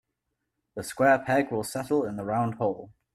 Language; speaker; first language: English; native; English